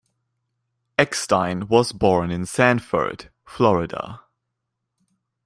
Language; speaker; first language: English; non-native, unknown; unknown